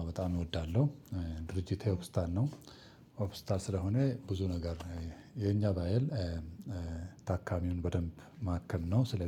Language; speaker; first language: Amharic; non-native, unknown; Oromo